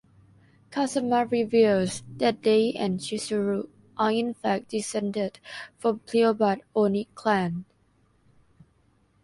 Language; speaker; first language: English; non-native, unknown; Thai